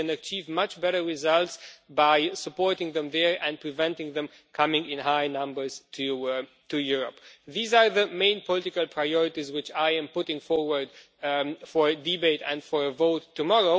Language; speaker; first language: English; non-native, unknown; Romanian